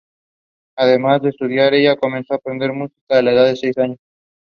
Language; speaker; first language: English; non-native, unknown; Spanish